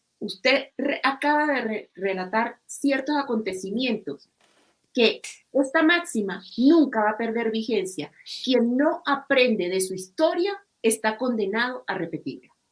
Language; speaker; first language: Spanish; native; Spanish